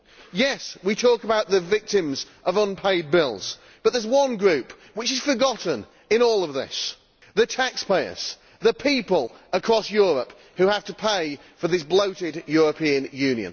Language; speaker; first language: English; native; English